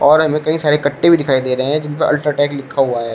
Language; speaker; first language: Hindi; native; Hindi